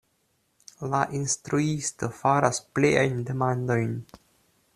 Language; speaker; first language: Esperanto; non-native, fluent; Russian